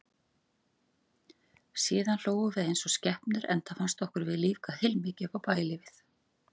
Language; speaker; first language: Icelandic; native; Icelandic